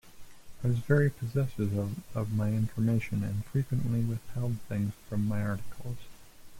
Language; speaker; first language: English; native; English